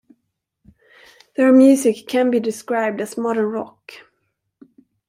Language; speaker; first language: English; non-native, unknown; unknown